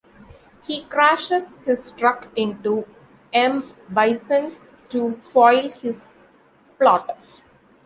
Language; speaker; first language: English; non-native, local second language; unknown